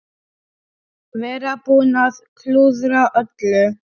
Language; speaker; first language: Icelandic; non-native, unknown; Polish